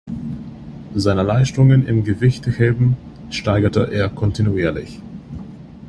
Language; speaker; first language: German; non-native, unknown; English